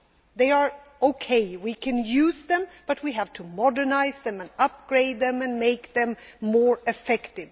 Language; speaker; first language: English; non-native, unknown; Swedish